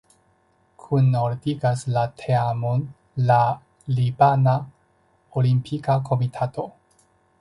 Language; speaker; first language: Esperanto; non-native, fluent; Chinese